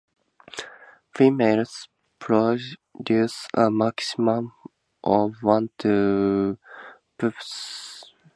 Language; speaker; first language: English; native; English